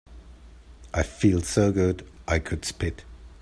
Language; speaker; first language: English; native; English